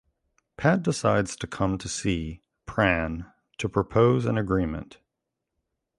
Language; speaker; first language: English; native; English